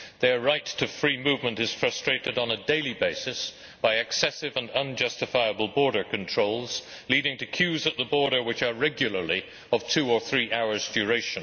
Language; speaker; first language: English; native; English